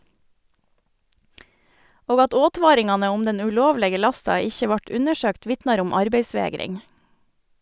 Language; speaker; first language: Norwegian; native; Norwegian